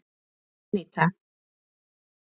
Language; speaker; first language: Icelandic; native; Icelandic